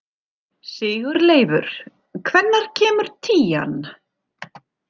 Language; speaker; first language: Icelandic; non-native, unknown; German